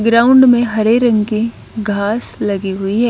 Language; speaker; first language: Hindi; non-native, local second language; Punjabi